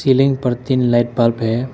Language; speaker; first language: Hindi; non-native, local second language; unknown